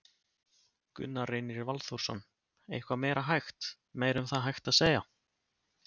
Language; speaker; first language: Icelandic; native; Icelandic